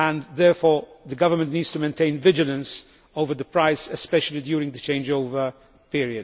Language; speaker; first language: English; non-native, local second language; Maltese